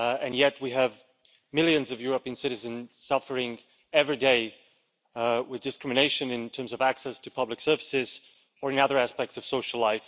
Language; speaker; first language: English; non-native, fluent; Slovak